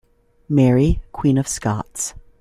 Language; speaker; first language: English; native; English